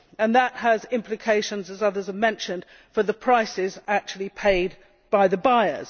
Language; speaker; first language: English; native; English